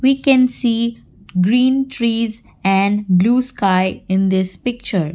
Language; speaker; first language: English; non-native, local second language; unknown